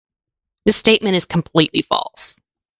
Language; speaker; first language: English; native; English